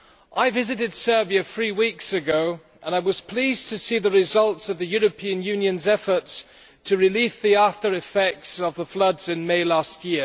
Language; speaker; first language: English; non-native, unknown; German